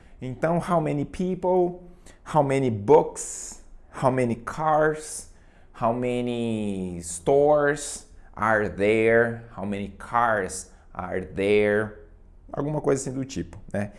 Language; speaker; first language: English; non-native, fluent; Portuguese